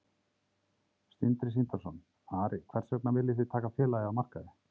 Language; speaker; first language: Icelandic; native; Icelandic